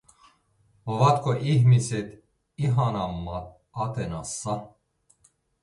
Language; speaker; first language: Finnish; non-native, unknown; Kurdish